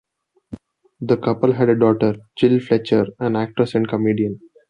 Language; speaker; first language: English; non-native, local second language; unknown